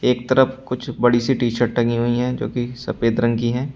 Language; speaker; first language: Hindi; native; Hindi